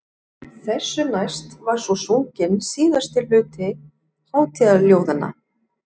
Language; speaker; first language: Icelandic; non-native, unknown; French